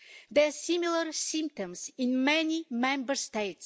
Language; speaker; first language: English; non-native, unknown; Bulgarian